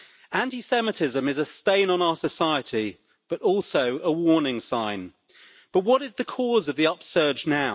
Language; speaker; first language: English; native; English